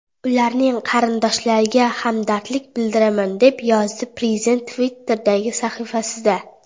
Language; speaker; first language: Uzbek; non-native, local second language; Kara-Kalpak